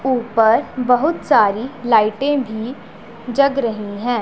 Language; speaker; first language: Hindi; non-native, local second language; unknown